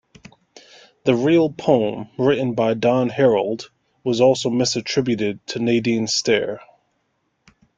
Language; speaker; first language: English; native; English